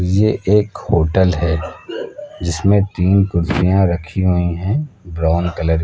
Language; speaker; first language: Hindi; native; Hindi